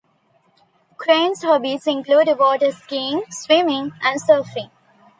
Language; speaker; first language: English; non-native, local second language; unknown